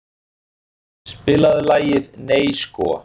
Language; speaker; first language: Icelandic; native; Icelandic